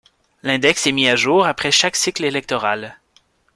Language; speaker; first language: French; native; French